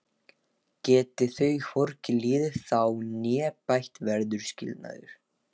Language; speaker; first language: Icelandic; non-native, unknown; Lithuanian